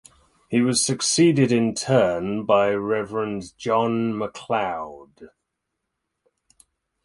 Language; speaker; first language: English; native; English